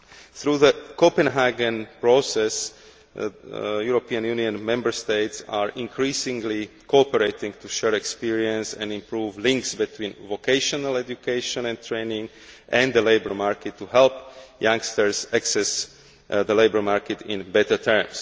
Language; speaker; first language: English; non-native, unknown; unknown